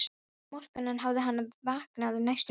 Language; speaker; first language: Icelandic; non-native, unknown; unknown